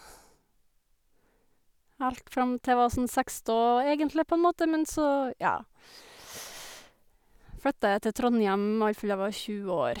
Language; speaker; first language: Norwegian; native; Norwegian